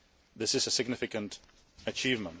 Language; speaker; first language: English; non-native, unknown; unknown